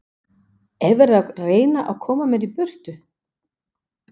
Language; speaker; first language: Icelandic; non-native, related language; Danish